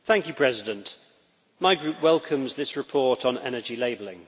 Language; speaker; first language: English; native; English